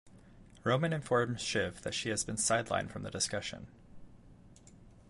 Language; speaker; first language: English; native; English